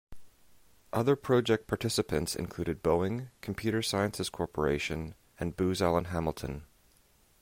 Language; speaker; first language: English; native; English